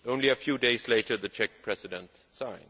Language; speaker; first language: English; non-native, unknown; Swedish